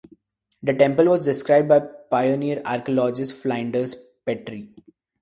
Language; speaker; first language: English; non-native, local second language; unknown